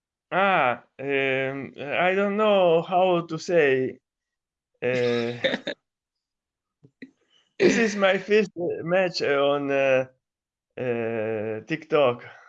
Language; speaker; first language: English; non-native, learner; Italian